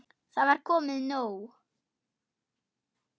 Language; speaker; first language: Icelandic; non-native, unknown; German